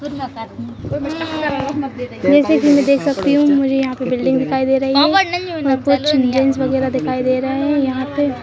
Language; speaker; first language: Hindi; native; Hindi